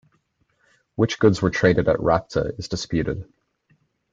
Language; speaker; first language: English; native; English